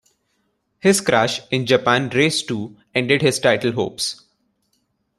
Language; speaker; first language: English; non-native, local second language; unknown